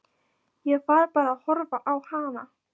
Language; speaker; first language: Icelandic; non-native, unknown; Polish